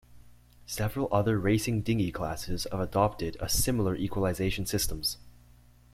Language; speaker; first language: English; native; English